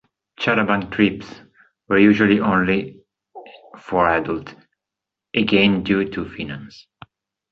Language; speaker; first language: English; non-native, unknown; Italian